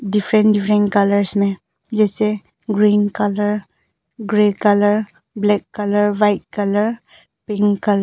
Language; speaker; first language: Hindi; non-native, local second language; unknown